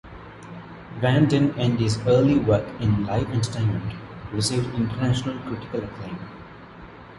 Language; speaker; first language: English; non-native, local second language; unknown